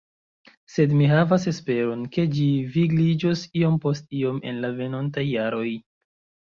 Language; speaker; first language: Esperanto; non-native, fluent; Chinese